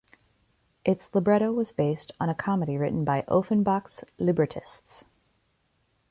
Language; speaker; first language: English; native; English